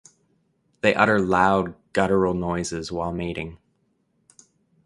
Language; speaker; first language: English; native; English